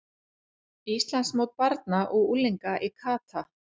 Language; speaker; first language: Icelandic; native; Icelandic